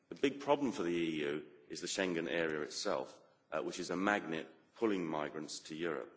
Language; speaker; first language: English; native; English